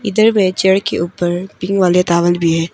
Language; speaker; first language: Hindi; non-native, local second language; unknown